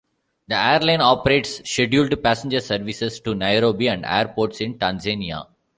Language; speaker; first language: English; non-native, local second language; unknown